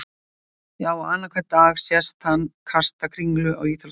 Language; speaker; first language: Icelandic; native; Icelandic